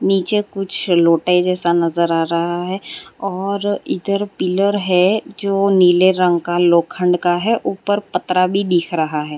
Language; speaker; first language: Hindi; non-native, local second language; Gujarati